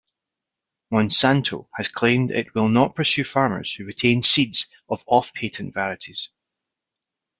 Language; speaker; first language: English; native; English